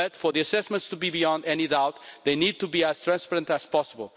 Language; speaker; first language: English; non-native, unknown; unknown